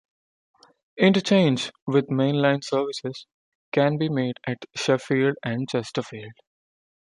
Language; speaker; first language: English; non-native, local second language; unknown